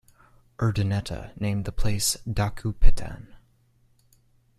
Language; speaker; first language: English; native; English